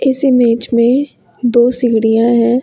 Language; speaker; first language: Hindi; native; Hindi